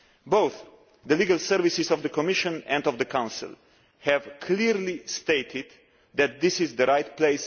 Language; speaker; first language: English; non-native, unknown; Slovenian